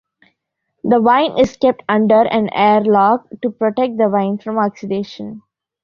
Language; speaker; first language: English; non-native, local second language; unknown